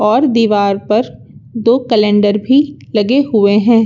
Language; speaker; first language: Hindi; native; Hindi